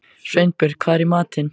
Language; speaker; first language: Icelandic; native; Icelandic